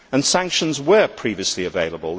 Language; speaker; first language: English; native; English